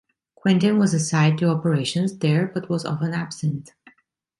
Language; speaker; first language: English; non-native, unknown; Italian